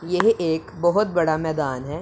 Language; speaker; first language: Hindi; non-native, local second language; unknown